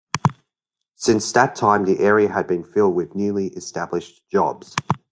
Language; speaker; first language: English; native; English